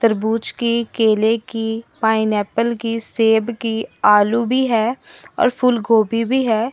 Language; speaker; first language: Hindi; non-native, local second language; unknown